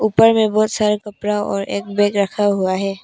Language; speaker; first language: Hindi; non-native, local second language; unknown